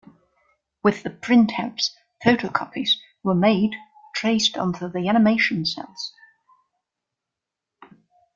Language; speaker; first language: English; non-native, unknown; German